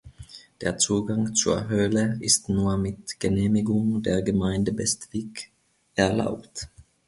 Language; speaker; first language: German; non-native, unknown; Finnish